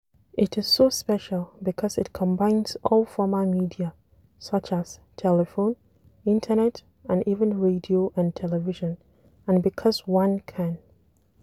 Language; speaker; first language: English; non-native, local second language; Hausa